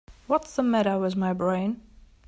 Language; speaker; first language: English; non-native, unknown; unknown